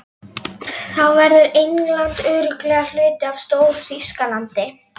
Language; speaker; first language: Icelandic; non-native, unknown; Polish